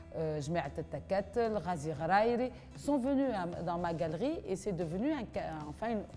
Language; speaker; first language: French; non-native, local second language; Arabic